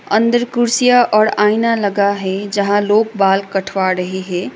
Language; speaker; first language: Hindi; non-native, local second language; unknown